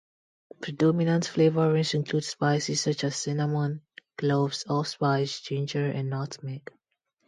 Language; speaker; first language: English; non-native, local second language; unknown